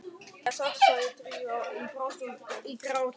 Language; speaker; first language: Icelandic; non-native, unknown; German